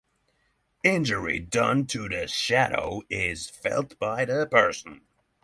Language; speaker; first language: English; non-native, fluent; Norwegian